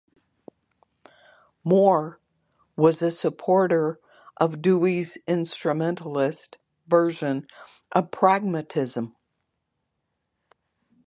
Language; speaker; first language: English; native; English